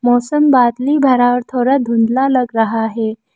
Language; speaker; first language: Hindi; non-native, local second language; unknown